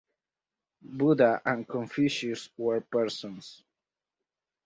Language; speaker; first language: English; native; English